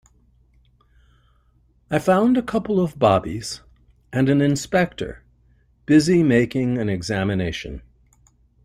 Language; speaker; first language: English; native; English